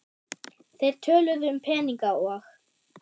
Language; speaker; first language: Icelandic; non-native, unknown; German